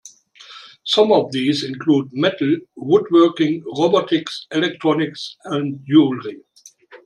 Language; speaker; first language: English; non-native, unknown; German